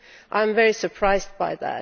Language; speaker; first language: English; non-native, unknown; Swedish